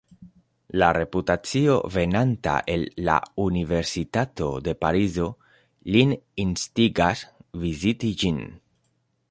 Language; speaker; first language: Esperanto; non-native, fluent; Spanish